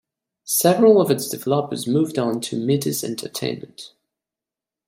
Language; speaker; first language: English; non-native, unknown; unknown